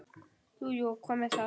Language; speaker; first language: Icelandic; native; Icelandic